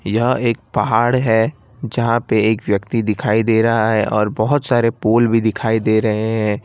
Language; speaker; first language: Hindi; non-native, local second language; Gujarati